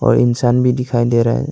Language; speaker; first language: Hindi; non-native, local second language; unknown